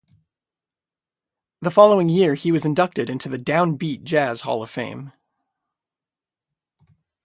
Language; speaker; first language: English; native; English